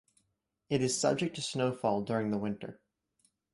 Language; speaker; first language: English; native; English